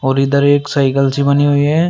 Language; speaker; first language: Hindi; native; Hindi